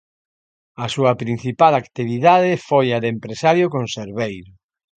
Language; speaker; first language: Galician; native; Galician